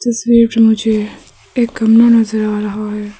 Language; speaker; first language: Hindi; non-native, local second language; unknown